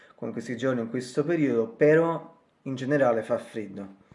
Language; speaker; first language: Italian; native; Italian